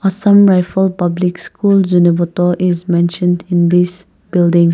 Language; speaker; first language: English; non-native, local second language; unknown